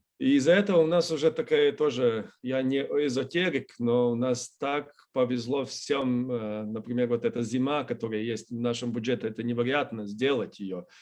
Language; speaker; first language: Russian; non-native, fluent; Latvian